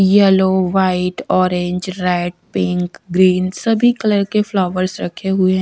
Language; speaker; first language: Hindi; non-native, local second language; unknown